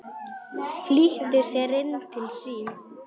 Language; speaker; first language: Icelandic; non-native, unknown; Polish